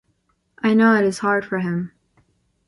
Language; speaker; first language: English; native; English